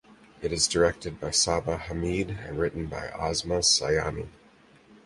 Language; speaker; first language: English; native; English